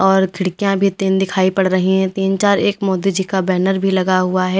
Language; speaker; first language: Hindi; native; Hindi